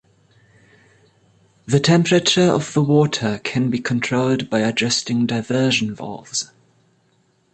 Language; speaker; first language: English; non-native, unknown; German